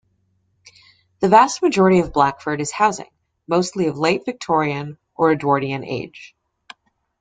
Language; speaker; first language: English; native; English